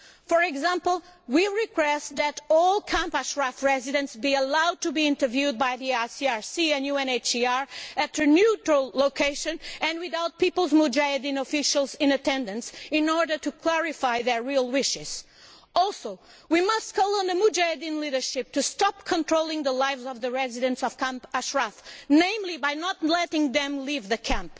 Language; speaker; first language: English; non-native, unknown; Portuguese